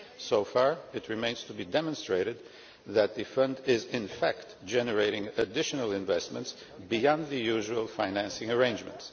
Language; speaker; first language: English; non-native, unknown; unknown